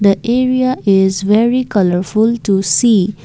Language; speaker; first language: English; non-native, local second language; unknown